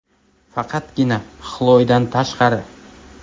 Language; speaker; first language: Uzbek; native; Uzbek